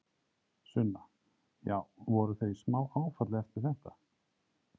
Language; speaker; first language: Icelandic; native; Icelandic